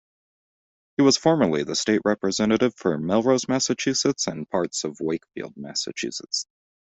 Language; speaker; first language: English; native; English